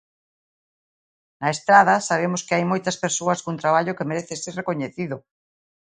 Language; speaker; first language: Galician; native; Galician